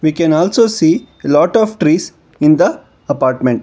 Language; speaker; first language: English; non-native, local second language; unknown